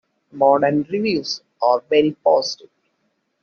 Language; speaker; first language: English; non-native, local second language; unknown